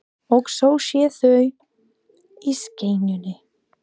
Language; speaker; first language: Icelandic; non-native, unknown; English